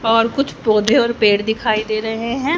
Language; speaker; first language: Hindi; native; Hindi